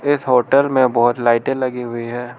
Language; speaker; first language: Hindi; non-native, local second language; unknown